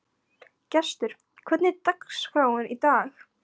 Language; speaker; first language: Icelandic; non-native, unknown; Polish